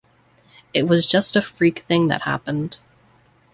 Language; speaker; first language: English; native; English